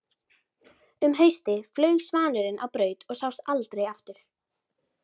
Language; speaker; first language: Icelandic; native; Icelandic